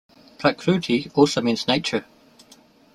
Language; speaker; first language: English; native; English